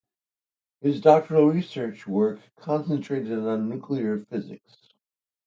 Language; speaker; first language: English; native; English